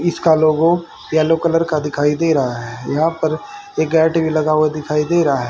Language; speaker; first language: Hindi; native; Hindi